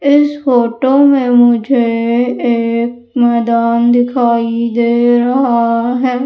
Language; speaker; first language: Hindi; native; Hindi